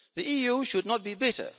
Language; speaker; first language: English; non-native, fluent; Dutch